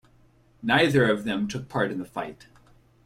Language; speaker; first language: English; native; English